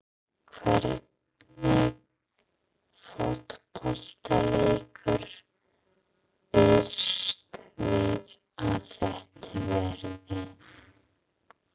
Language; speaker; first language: Icelandic; non-native, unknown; English